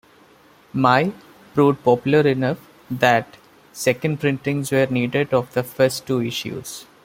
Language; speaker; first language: English; non-native, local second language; Malayalam